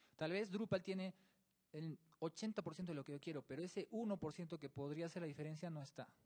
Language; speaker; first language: Spanish; native; Spanish